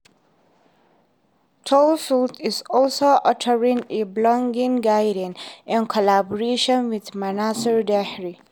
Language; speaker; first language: English; non-native, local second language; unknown